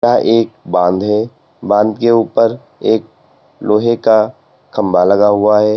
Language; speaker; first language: Hindi; native; Hindi